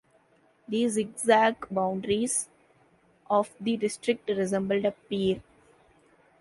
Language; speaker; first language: English; non-native, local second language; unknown